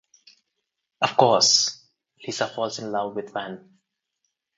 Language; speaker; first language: English; non-native, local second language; Telugu